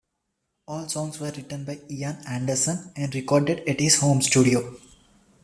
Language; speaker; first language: English; non-native, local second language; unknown